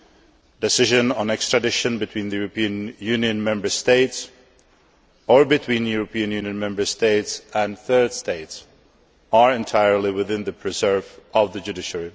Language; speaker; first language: English; non-native, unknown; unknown